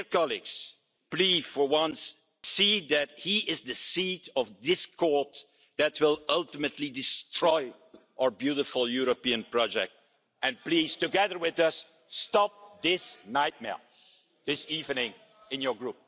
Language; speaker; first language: English; non-native, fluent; Dutch